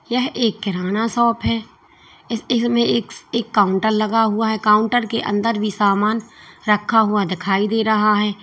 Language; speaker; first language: Hindi; native; Hindi